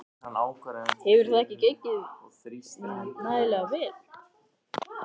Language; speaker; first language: Icelandic; native; Icelandic